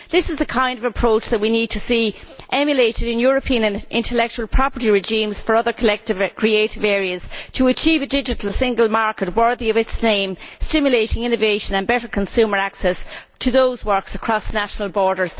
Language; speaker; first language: English; native; English